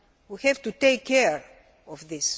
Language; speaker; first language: English; non-native, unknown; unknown